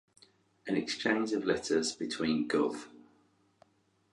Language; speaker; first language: English; native; English